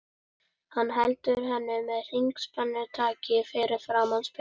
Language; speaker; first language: Icelandic; native; Icelandic